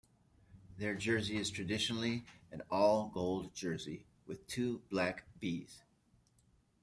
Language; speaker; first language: English; native; English